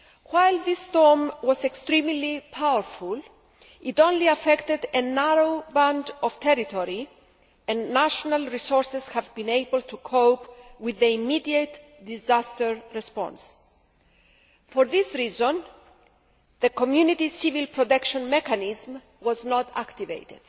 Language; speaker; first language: English; non-native, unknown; Greek